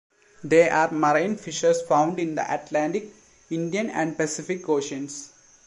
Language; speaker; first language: English; non-native, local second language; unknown